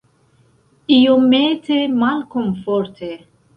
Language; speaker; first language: Esperanto; non-native, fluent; Central Kurdish